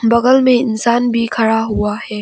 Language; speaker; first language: Hindi; non-native, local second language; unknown